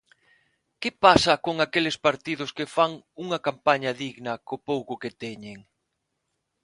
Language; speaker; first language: Galician; non-native, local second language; Spanish